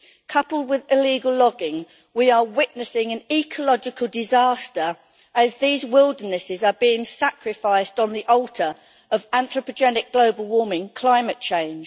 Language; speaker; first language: English; native; English